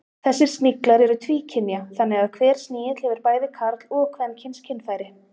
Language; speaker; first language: Icelandic; native; Icelandic